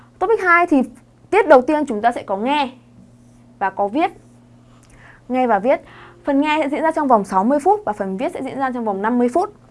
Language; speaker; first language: Vietnamese; native; Vietnamese